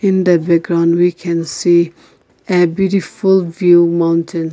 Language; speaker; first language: English; non-native, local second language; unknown